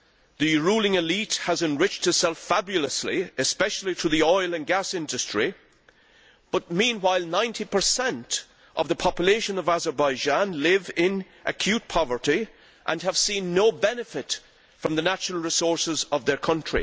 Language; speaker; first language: English; native; English